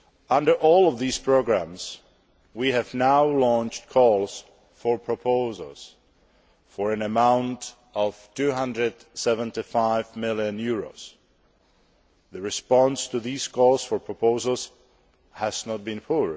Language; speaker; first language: English; non-native, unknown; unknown